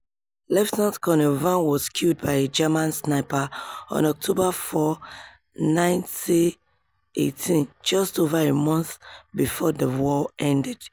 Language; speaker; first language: English; non-native, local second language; Yoruba